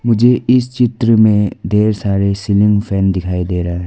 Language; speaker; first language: Hindi; non-native, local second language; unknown